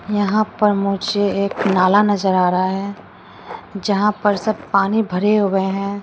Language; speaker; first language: Hindi; non-native, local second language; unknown